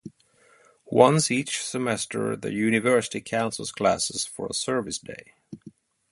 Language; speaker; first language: English; non-native, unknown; Swedish